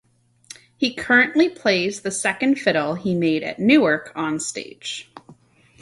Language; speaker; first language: English; native; English